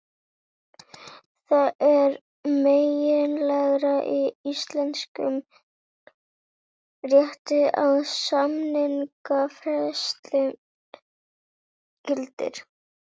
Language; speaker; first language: Icelandic; native; Icelandic